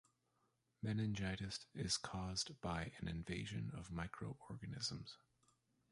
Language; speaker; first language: English; native; English